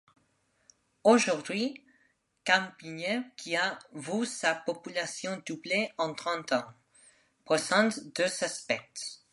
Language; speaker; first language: French; non-native, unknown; Spanish